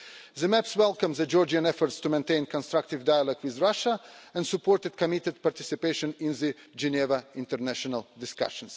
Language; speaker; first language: English; non-native, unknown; Russian